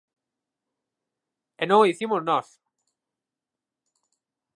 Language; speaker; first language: Galician; native; Galician